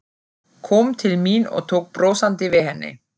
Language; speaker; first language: Icelandic; non-native, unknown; German